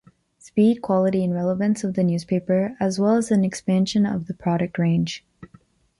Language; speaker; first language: English; native; English